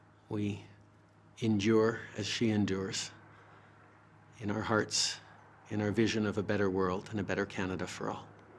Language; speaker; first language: English; native; English